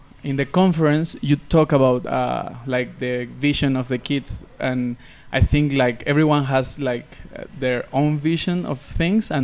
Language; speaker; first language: English; non-native, fluent; Spanish